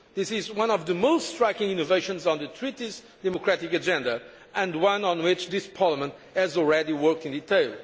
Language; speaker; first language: English; non-native, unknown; Portuguese